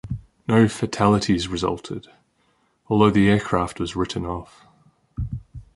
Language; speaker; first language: English; native; English